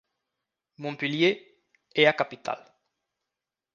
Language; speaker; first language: Galician; native; Galician